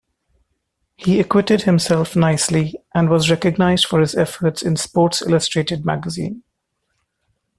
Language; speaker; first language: English; non-native, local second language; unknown